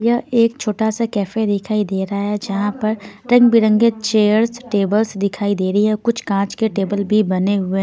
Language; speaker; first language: Hindi; non-native, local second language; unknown